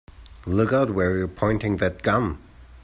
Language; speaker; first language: English; native; English